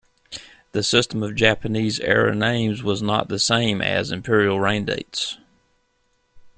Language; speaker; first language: English; native; English